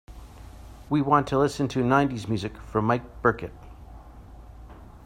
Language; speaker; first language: English; native; English